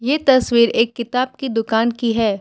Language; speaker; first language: Hindi; non-native, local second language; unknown